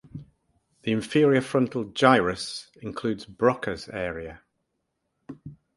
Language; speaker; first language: English; native; English